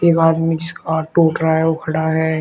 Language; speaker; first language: Hindi; native; Hindi